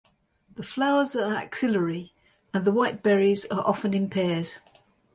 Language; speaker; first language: English; native; English